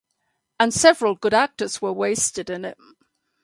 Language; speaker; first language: English; native; English